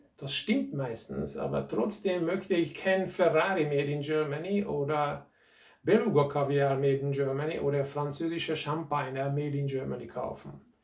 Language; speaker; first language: German; non-native, fluent; Hungarian